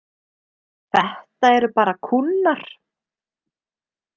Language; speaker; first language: Icelandic; native; Icelandic